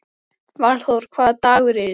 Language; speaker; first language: Icelandic; native; Icelandic